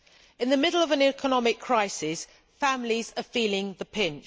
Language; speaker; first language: English; native; English